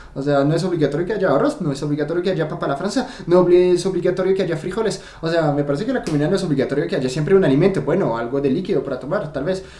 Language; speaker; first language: Spanish; non-native, fluent; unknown